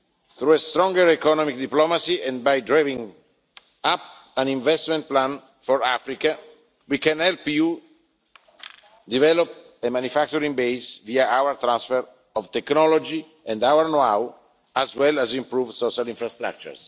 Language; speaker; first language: English; non-native, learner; Italian